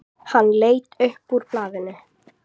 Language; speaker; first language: Icelandic; native; Icelandic